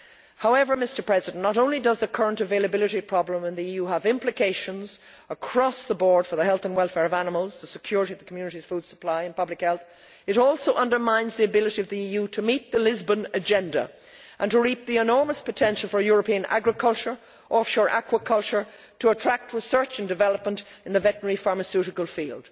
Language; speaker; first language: English; native; English